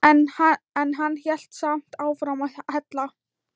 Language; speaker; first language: Icelandic; non-native, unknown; Thai